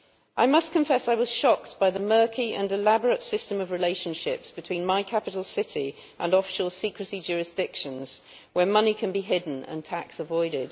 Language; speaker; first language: English; native; English